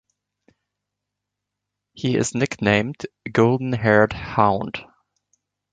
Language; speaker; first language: English; non-native, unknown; German